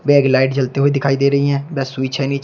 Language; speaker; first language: Hindi; native; Hindi